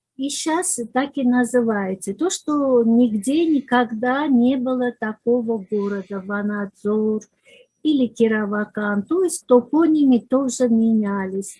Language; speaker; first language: Russian; non-native, local second language; Azerbaijani